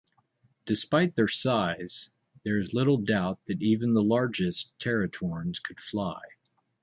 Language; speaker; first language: English; native; English